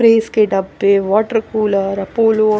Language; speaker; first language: Hindi; non-native, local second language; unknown